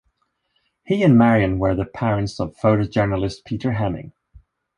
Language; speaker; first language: English; non-native, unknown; Swedish